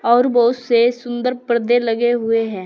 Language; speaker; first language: Hindi; native; Hindi